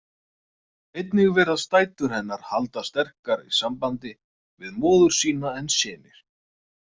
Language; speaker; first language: Icelandic; native; Icelandic